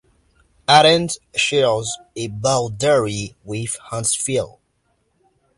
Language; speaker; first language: English; native; English